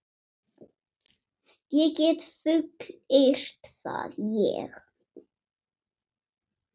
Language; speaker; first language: Icelandic; non-native, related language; Swedish